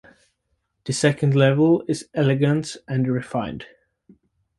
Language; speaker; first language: English; native; English